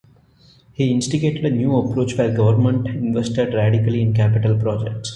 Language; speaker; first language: English; non-native, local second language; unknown